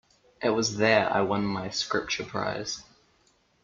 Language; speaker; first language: English; native; English